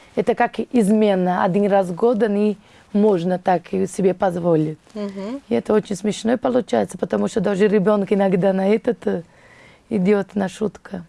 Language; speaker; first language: Russian; non-native, fluent; Portuguese